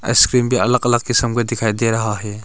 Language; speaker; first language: Hindi; early bilingual, other home language; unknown